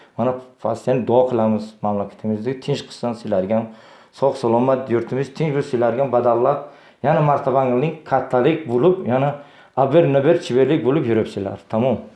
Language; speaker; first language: Uzbek; non-native, local second language; Tajik